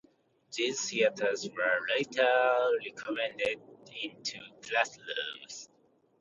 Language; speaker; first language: English; non-native, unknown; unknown